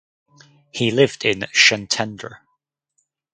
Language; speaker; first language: English; native; English